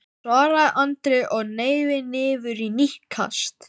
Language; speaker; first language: Icelandic; native; Icelandic